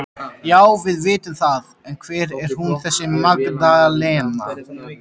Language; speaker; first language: Icelandic; native; Icelandic